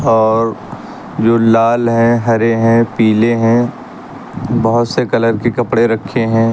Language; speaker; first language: Hindi; native; Hindi